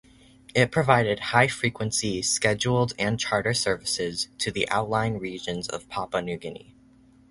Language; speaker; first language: English; native; English